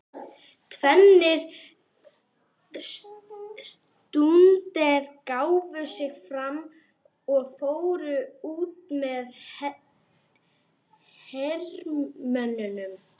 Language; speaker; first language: Icelandic; native; Icelandic